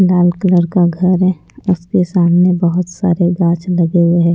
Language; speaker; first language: Hindi; non-native, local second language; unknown